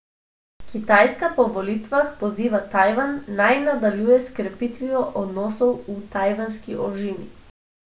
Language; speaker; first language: Slovenian; non-native, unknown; Macedonian